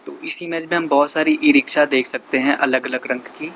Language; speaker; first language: Hindi; native; Hindi